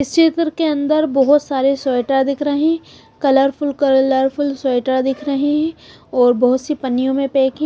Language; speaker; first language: Hindi; non-native, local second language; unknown